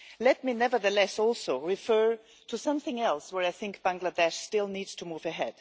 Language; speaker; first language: English; non-native, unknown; German